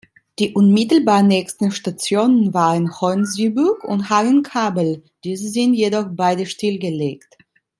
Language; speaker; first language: German; non-native, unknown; Italian